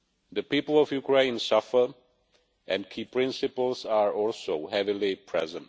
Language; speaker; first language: English; non-native, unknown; Czech